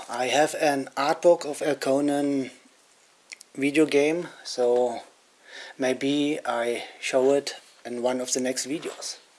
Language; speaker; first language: English; non-native, fluent; German